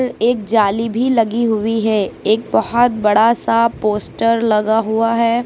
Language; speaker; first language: Hindi; native; Hindi